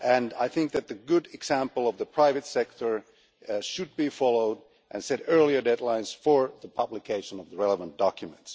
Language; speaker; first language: English; non-native, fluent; Finnish